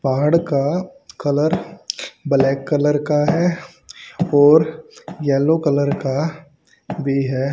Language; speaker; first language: Hindi; native; Hindi